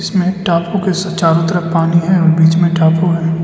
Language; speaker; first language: Hindi; non-native, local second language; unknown